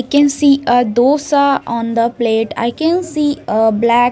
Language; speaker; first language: English; non-native, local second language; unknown